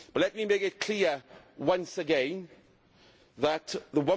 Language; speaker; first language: English; native; English